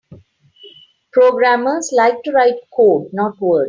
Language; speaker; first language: English; non-native, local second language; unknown